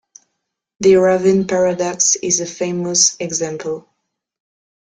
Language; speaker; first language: English; non-native, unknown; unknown